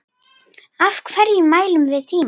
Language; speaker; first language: Icelandic; native; Icelandic